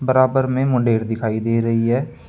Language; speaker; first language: Hindi; native; Hindi